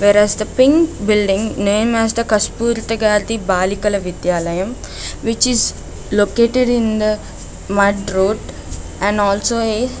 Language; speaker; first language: English; non-native, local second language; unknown